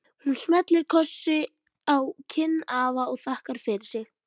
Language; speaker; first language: Icelandic; native; Icelandic